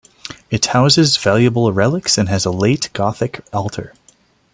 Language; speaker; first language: English; non-native, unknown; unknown